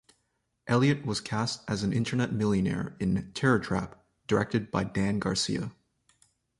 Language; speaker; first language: English; native; English